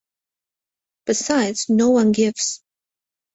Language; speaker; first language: English; non-native, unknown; Chinese